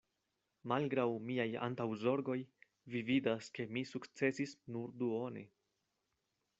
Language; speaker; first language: Esperanto; non-native, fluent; Spanish